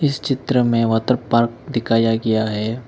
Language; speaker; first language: Hindi; non-native, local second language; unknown